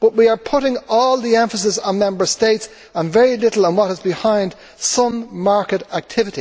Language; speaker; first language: English; native; English